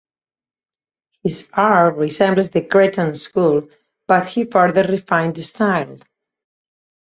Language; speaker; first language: English; non-native, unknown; Catalan